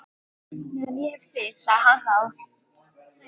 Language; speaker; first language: Icelandic; native; Icelandic